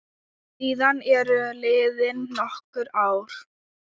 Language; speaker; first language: Icelandic; non-native, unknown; Thai